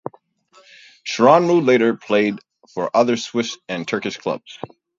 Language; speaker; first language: English; native; English